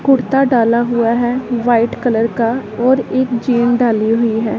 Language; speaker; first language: Hindi; non-native, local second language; Punjabi